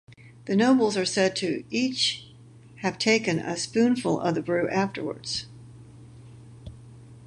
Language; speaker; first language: English; native; English